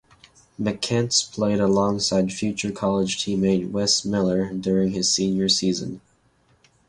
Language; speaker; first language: English; native; English